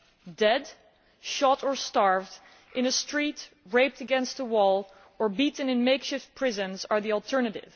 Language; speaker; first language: English; non-native, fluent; Dutch